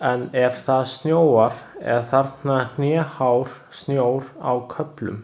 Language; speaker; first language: Icelandic; non-native, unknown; Chinese